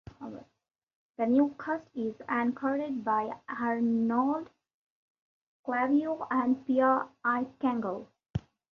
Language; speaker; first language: English; non-native, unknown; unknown